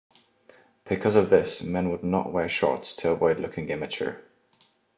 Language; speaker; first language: English; non-native, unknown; Estonian